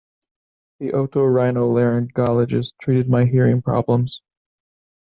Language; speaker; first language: English; native; English